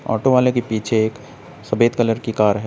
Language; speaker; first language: Hindi; native; Hindi